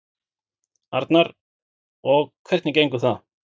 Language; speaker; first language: Icelandic; native; Icelandic